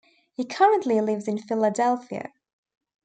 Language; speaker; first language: English; native; English